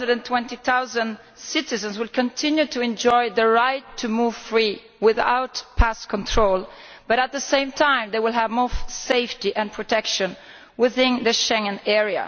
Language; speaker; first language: English; non-native, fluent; Italian